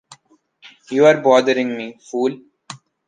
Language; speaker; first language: English; non-native, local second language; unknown